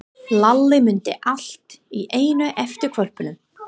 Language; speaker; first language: Icelandic; non-native, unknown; English